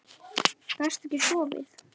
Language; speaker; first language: Icelandic; native; Icelandic